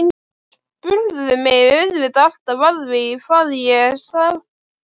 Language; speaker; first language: Icelandic; native; Icelandic